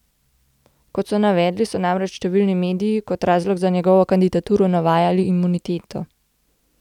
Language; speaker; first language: Slovenian; native; Slovenian